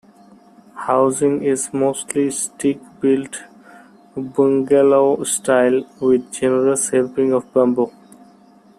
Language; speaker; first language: English; non-native, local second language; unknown